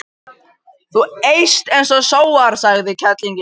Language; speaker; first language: Icelandic; non-native, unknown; Japanese